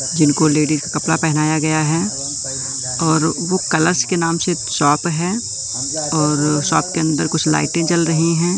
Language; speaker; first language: Hindi; native; Hindi